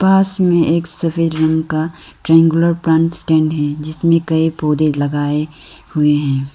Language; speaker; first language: Hindi; non-native, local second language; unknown